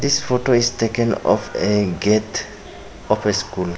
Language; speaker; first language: English; non-native, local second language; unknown